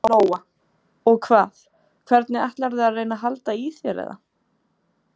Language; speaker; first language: Icelandic; native; Icelandic